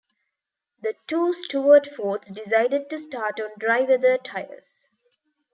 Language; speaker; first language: English; non-native, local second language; Tamil